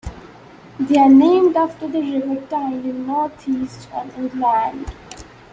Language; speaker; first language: English; non-native, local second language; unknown